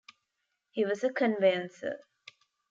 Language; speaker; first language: English; non-native, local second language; Tamil